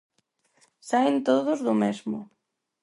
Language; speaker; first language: Galician; non-native, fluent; Spanish